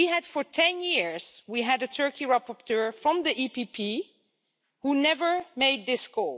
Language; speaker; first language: English; non-native, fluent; Dutch